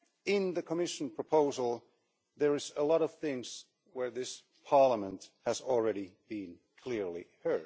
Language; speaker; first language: English; non-native, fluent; Finnish